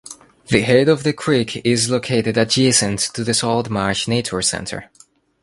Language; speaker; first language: English; non-native, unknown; Spanish